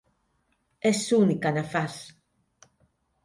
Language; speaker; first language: Galician; non-native, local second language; Spanish